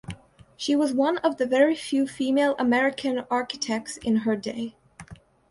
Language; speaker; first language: English; non-native, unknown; Russian